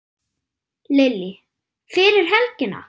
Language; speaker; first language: Icelandic; non-native, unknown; German